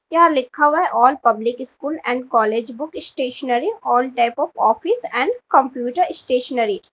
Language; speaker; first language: Hindi; native; Hindi